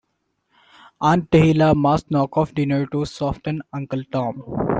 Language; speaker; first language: English; non-native, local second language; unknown